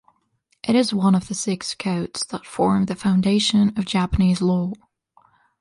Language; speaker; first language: English; non-native, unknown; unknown